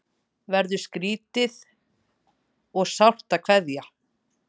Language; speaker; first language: Icelandic; native; Icelandic